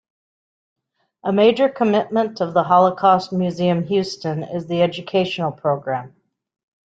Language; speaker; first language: English; native; English